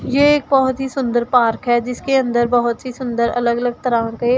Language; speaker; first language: Hindi; non-native, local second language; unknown